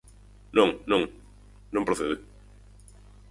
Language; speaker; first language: Galician; native; Galician